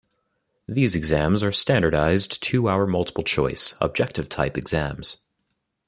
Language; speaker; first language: English; native; English